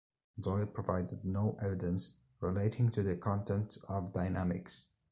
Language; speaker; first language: English; non-native, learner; Spanish